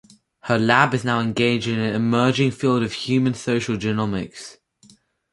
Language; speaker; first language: English; native; English